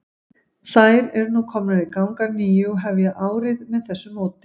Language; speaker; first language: Icelandic; native; Icelandic